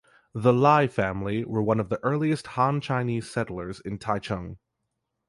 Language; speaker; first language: English; native; English